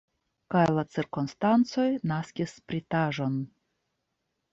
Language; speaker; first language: Esperanto; non-native, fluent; Russian